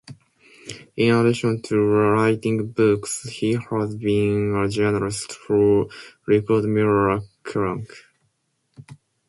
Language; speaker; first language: English; non-native, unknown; Japanese